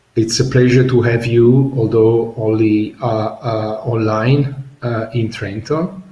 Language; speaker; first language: English; non-native, fluent; Italian